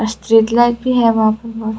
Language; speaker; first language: Hindi; non-native, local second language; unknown